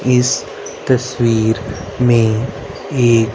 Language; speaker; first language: Hindi; native; Hindi